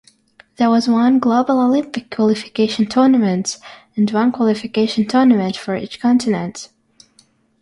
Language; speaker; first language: English; non-native, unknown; Russian